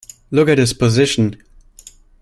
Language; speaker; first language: English; non-native, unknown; German